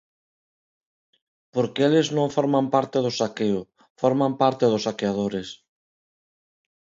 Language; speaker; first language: Galician; non-native, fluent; Spanish